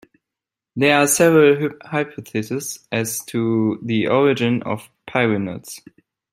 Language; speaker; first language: English; non-native, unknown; German